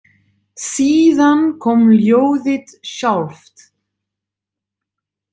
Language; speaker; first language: Icelandic; non-native, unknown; Dutch